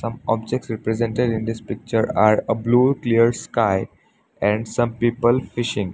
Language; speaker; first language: English; non-native, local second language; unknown